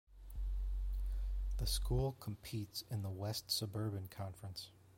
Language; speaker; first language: English; native; English